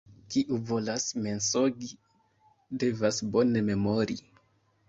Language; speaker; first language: Esperanto; non-native, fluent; Kinyarwanda